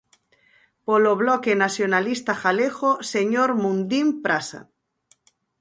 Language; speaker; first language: Galician; native; Galician